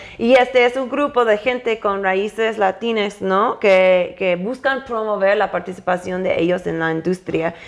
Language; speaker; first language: Spanish; non-native, fluent; English